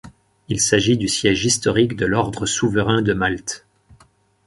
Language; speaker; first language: French; native; French